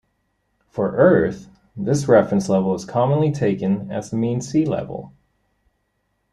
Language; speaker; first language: English; native; English